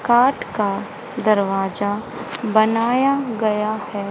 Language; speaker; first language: Hindi; native; Hindi